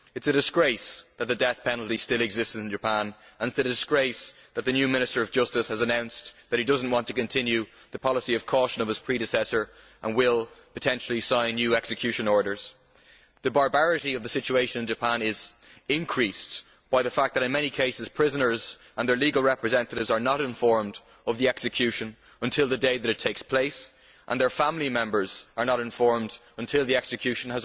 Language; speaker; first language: English; native; English